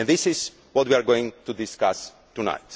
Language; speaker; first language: English; non-native, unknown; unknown